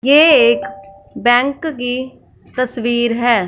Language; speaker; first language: Hindi; non-native, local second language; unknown